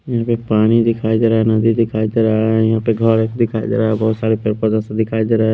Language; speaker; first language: Hindi; non-native, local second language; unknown